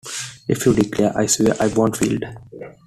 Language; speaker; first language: English; non-native, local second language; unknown